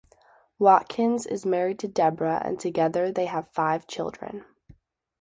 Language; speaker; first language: English; native; English